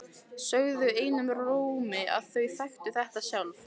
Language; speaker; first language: Icelandic; native; Icelandic